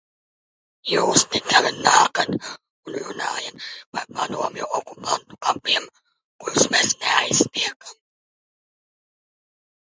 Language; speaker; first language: Latvian; native; Latvian